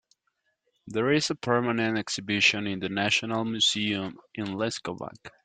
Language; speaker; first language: English; non-native, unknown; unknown